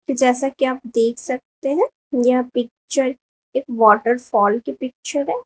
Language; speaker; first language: Hindi; native; Hindi